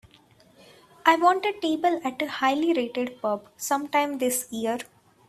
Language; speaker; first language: English; non-native, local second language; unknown